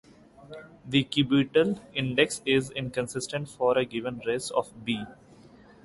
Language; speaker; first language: English; non-native, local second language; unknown